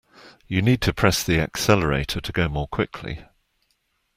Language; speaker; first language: English; native; English